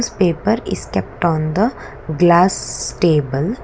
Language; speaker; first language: English; non-native, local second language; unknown